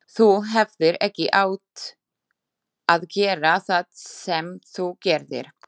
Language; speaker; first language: Icelandic; non-native, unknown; Slovak